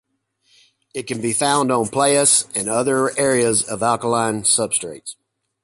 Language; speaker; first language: English; native; English